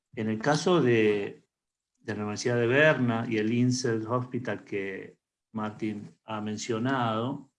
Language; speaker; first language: Spanish; native; Spanish